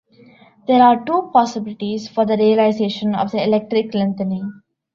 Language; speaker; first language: English; non-native, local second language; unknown